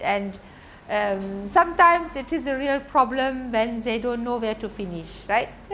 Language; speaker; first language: English; non-native, fluent; German